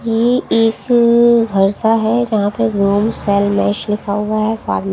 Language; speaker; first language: Hindi; non-native, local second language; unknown